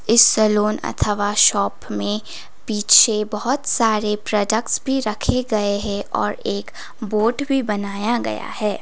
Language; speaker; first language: Hindi; non-native, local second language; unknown